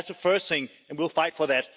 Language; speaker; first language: English; non-native, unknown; Danish